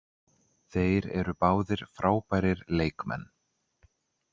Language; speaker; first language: Icelandic; native; Icelandic